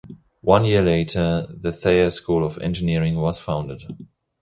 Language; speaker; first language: English; non-native, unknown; German